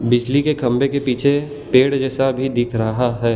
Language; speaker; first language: Hindi; non-native, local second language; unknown